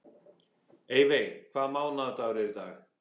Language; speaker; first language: Icelandic; non-native, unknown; English